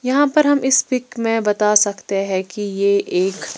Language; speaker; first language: Hindi; non-native, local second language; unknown